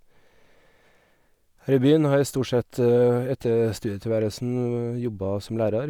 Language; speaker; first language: Norwegian; native; Norwegian